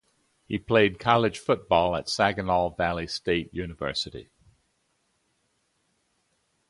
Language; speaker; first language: English; native; English